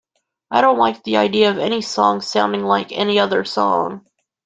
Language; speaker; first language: English; native; English